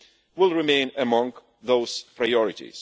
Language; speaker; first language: English; non-native, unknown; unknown